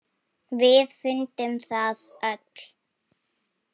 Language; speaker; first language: Icelandic; non-native, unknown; Polish